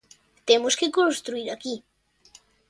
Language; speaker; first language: Galician; native; Galician